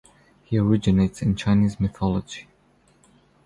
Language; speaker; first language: English; non-native, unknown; Croatian